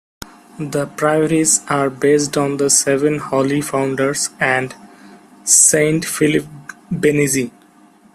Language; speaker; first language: English; non-native, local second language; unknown